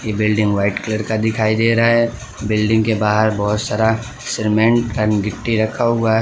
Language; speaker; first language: Hindi; non-native, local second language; Gujarati